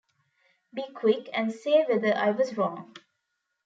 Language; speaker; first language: English; non-native, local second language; Tamil